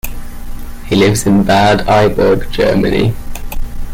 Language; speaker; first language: English; native; English